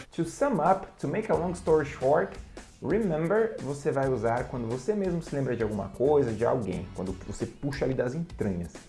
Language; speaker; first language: Portuguese; native; Portuguese